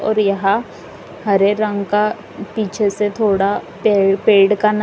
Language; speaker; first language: Hindi; native; Hindi